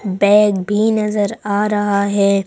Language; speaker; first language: Hindi; native; Hindi